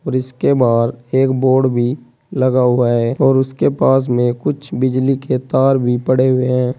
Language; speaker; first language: Hindi; native; Hindi